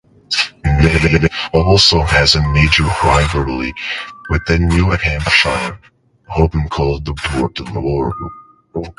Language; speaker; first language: English; non-native, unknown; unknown